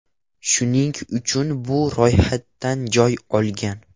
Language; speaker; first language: Uzbek; non-native, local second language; Russian